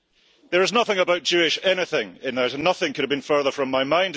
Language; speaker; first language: English; early bilingual, heritage; English